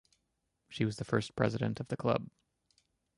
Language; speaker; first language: English; native; English